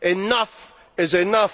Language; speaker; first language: English; native; English